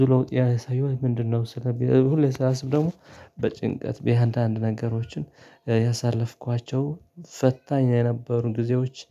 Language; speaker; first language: Amharic; non-native, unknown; Tigrinya